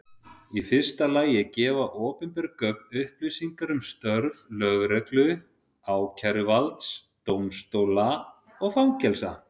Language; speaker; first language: Icelandic; native; Icelandic